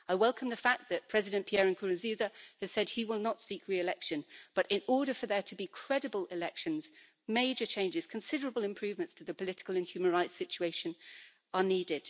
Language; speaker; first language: English; native; English